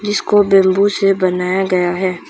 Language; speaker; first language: Hindi; non-native, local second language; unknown